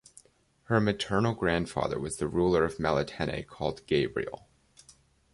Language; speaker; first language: English; native; English